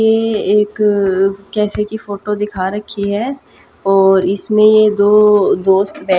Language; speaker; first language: Hindi; native; Hindi